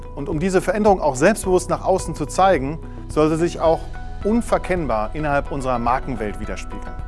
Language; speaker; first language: German; native; German